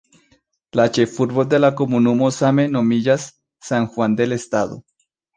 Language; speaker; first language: Esperanto; non-native, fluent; Spanish